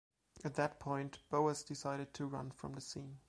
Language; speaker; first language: English; non-native, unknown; German